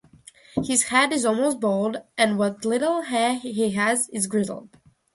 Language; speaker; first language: English; non-native, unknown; Russian